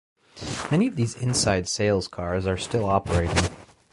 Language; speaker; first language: English; native; English